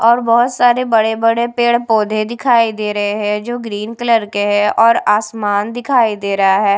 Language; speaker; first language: Hindi; non-native, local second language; Punjabi